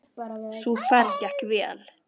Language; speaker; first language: Icelandic; native; Icelandic